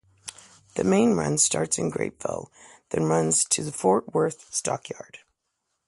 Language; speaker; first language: English; native; English